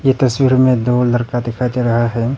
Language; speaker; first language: Hindi; non-native, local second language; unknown